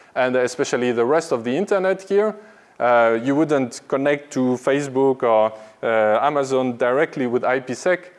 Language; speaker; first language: English; non-native, fluent; French